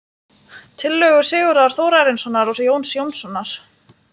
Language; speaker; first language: Icelandic; non-native, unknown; Lithuanian